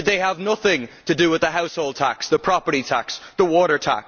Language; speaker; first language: English; native; English